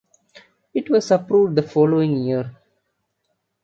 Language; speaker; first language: English; non-native, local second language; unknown